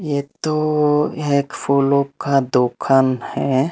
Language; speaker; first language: Hindi; non-native, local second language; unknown